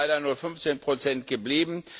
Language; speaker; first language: German; non-native, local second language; Luxembourgish